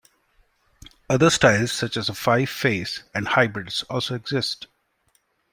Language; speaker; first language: English; non-native, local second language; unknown